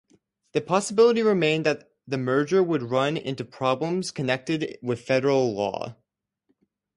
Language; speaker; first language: English; native; English